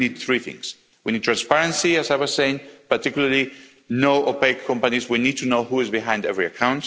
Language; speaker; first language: English; non-native, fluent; Spanish